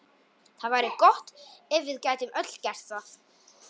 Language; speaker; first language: Icelandic; non-native, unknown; Polish